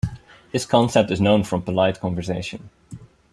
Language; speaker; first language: English; non-native, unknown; Dutch